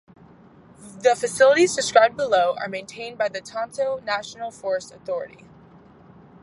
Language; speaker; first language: English; native; English